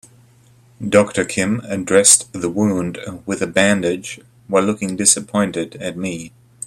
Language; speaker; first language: English; native; English